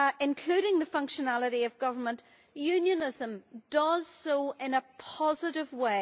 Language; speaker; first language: English; native; English